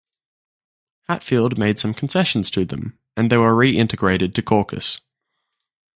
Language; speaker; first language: English; native; English